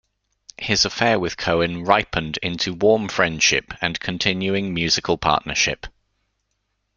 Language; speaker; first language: English; native; English